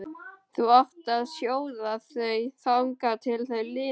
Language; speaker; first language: Icelandic; native; Icelandic